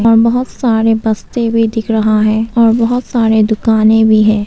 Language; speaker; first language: Hindi; non-native, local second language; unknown